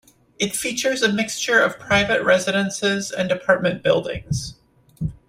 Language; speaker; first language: English; native; English